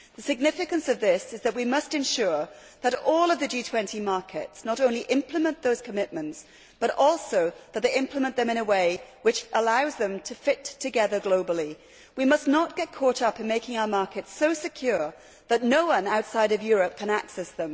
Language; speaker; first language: English; native; English